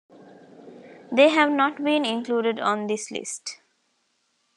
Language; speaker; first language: English; non-native, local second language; Tamil